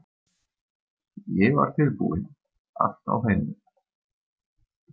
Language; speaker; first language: Icelandic; non-native, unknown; German